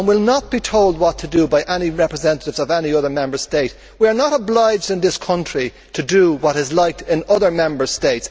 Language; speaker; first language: English; native; English